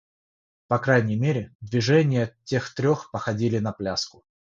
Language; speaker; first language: Russian; non-native, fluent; Georgian